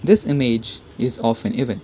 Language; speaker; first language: English; non-native, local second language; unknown